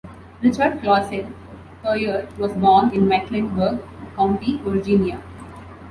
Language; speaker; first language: English; non-native, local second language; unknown